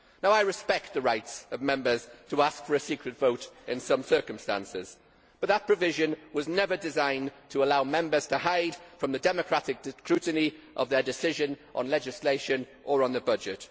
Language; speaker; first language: English; native; English